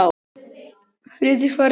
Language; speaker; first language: Icelandic; non-native, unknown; Polish